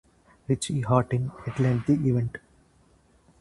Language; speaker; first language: English; non-native, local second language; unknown